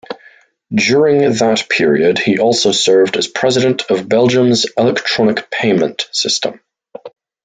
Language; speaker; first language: English; native; English